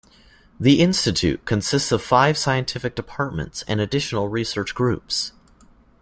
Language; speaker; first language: English; native; English